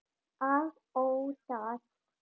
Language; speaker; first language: Icelandic; non-native, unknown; German